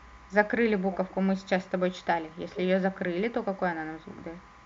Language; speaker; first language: Russian; native; Russian